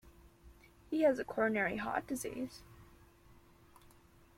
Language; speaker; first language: English; native; English